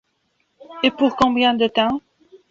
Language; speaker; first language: French; non-native, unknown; Belarusian